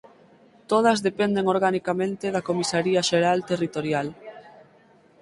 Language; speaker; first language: Galician; native; Galician